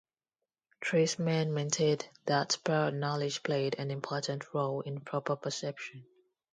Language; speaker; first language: English; non-native, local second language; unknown